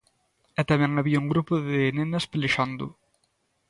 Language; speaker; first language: Galician; native; Galician